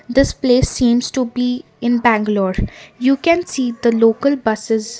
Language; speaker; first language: English; non-native, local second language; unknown